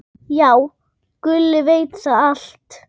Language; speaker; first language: Icelandic; native; Icelandic